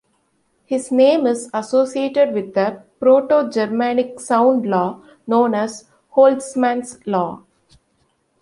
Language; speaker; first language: English; non-native, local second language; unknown